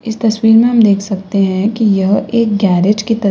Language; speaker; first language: Hindi; native; Hindi